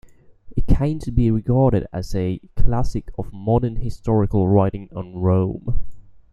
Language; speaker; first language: English; native; English